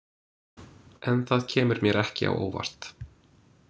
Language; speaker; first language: Icelandic; non-native, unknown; English